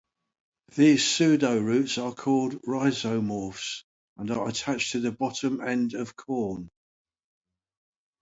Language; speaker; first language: English; native; English